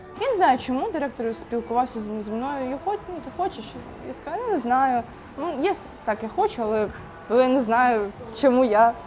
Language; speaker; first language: Ukrainian; non-native, local second language; Russian